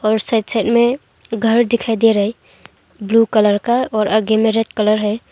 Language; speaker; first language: Hindi; non-native, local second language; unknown